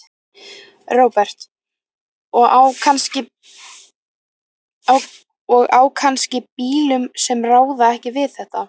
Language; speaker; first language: Icelandic; native; Icelandic